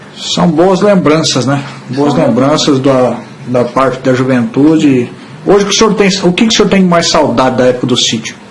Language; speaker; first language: Portuguese; native; Portuguese